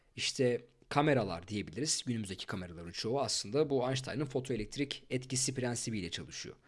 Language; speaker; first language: Turkish; native; Turkish